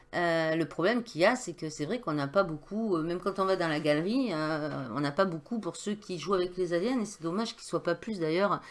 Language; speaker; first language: French; native; French